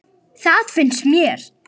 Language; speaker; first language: Icelandic; native; Icelandic